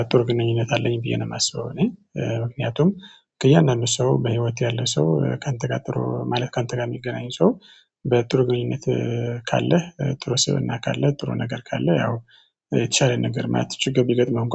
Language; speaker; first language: Amharic; non-native, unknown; Tigrinya